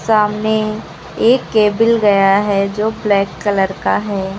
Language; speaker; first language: Hindi; native; Hindi